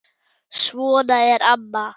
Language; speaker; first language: Icelandic; non-native, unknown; German